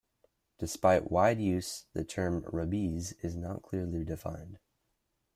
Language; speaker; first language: English; native; English